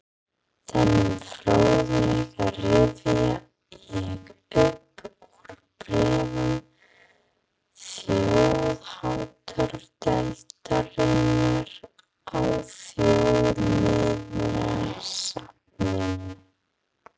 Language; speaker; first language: Icelandic; non-native, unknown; English